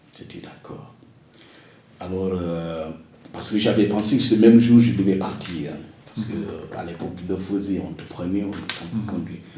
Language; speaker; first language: French; non-native, local second language; Wolof